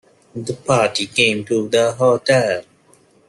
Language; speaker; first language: English; non-native, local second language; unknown